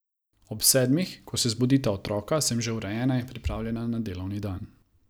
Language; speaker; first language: Slovenian; non-native, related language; Croatian